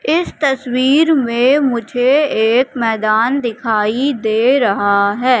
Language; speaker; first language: Hindi; native; Hindi